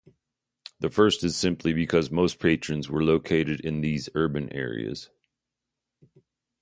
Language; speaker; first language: English; native; English